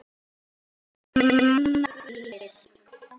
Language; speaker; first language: Icelandic; native; Icelandic